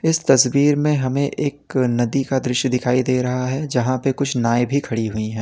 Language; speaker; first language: Hindi; native; Hindi